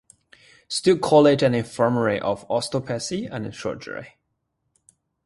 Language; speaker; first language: English; native; English